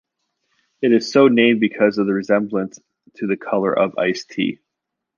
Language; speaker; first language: English; native; English